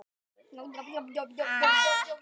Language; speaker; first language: Icelandic; native; Icelandic